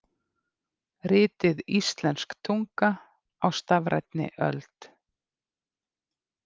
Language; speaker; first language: Icelandic; native; Icelandic